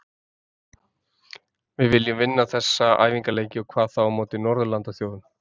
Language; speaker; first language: Icelandic; native; Icelandic